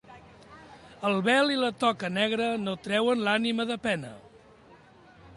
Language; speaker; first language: Catalan; non-native, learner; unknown